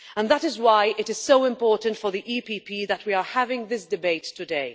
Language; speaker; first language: English; non-native, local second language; Maltese